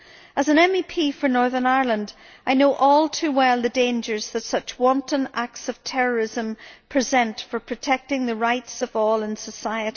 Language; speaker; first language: English; native; English